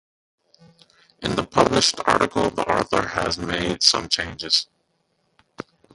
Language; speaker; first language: English; native; English